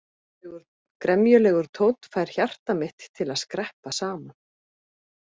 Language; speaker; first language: Icelandic; native; Icelandic